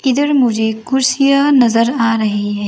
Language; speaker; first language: Hindi; non-native, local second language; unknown